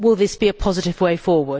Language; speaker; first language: English; native; English